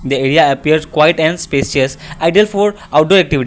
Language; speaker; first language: English; non-native, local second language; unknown